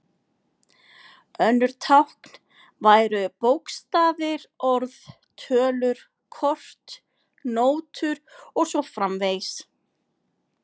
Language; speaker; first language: Icelandic; native; Icelandic